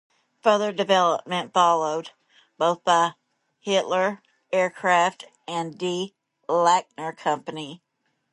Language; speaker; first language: English; native; English